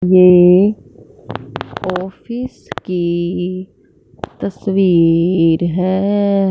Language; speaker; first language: Hindi; non-native, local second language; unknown